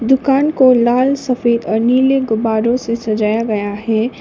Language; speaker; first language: Hindi; non-native, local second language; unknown